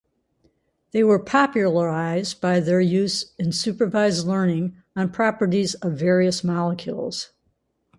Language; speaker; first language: English; native; English